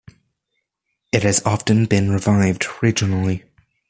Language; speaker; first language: English; native; English